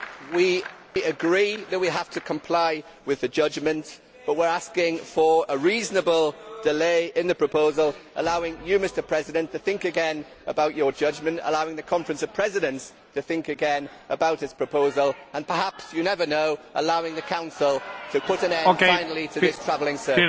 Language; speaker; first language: English; native; English